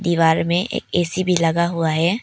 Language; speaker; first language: Hindi; non-native, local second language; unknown